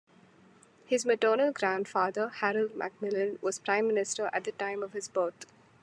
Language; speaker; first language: English; non-native, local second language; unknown